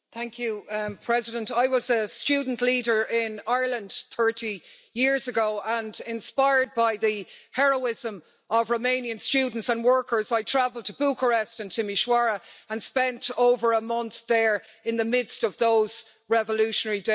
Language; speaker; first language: English; native; English